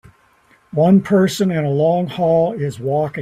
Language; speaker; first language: English; native; English